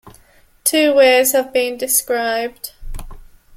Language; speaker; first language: English; native; English